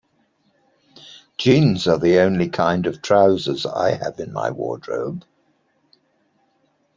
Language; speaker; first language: English; native; English